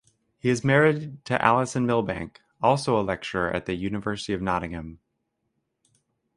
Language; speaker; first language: English; native; English